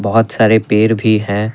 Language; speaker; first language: Hindi; non-native, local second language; Assamese